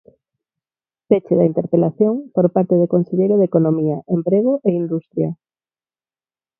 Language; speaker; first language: Galician; non-native, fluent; Spanish